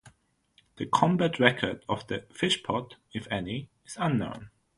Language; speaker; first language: English; non-native, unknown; German